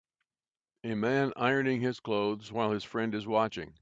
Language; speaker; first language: English; native; English